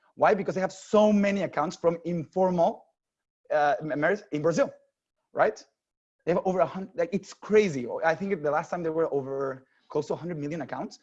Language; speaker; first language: English; non-native, fluent; Spanish